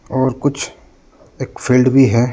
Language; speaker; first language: Hindi; non-native, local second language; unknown